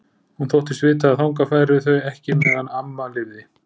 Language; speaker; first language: Icelandic; native; Icelandic